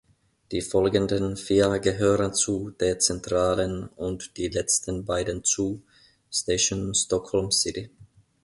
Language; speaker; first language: German; non-native, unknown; Finnish